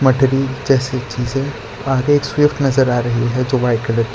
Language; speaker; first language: Hindi; non-native, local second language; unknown